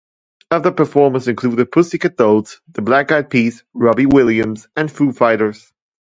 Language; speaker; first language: English; non-native, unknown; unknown